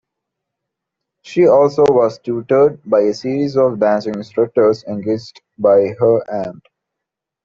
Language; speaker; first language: English; non-native, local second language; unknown